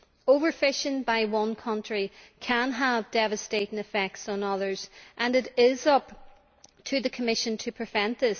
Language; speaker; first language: English; native; English